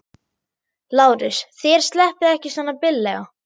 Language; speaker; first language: Icelandic; non-native, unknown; German